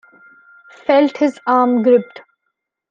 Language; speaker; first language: English; non-native, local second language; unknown